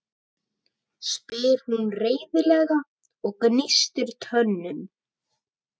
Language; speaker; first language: Icelandic; native; Icelandic